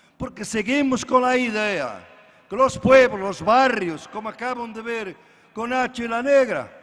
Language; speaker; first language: Spanish; non-native, related language; Portuguese